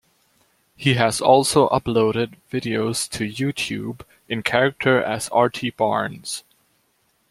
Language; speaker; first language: English; non-native, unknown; German